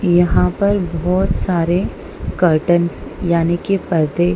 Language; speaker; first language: Hindi; non-native, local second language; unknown